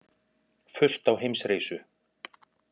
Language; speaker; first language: Icelandic; native; Icelandic